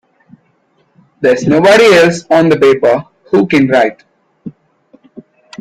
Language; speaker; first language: English; non-native, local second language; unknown